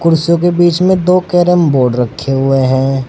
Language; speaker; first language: Hindi; native; Hindi